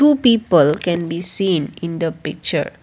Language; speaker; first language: English; non-native, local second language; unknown